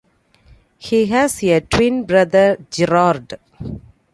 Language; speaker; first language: English; non-native, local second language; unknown